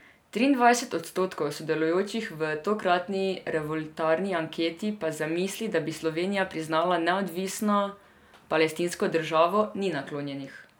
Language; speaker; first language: Slovenian; non-native, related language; Serbian